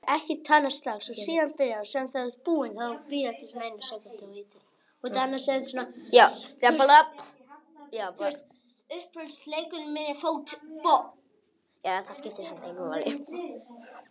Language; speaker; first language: Icelandic; non-native, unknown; Polish